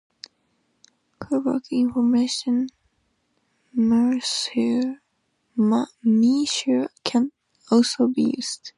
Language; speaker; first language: English; non-native, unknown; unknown